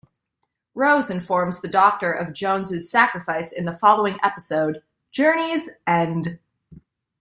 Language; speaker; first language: English; native; English